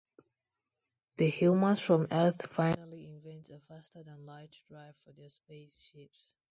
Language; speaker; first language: English; non-native, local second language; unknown